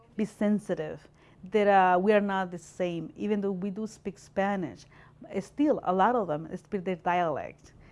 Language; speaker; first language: English; non-native, fluent; Spanish